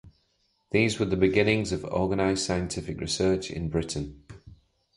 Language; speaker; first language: English; native; English